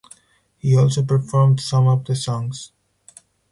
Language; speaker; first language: English; non-native, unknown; Spanish